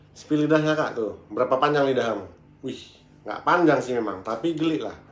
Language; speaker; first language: Indonesian; native; Indonesian